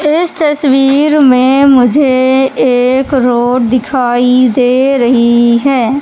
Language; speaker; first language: Hindi; native; Hindi